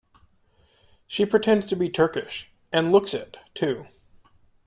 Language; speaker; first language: English; native; English